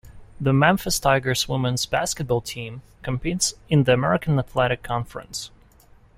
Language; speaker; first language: English; non-native, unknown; Russian